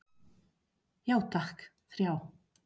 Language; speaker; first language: Icelandic; non-native, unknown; Spanish